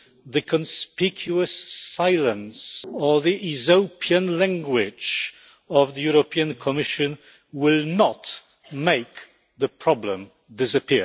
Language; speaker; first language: English; non-native, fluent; Polish